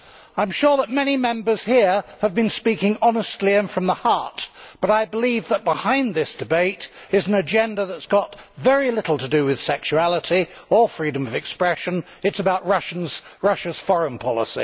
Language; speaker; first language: English; native; English